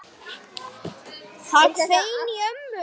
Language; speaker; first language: Icelandic; native; Icelandic